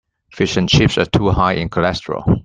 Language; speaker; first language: English; non-native, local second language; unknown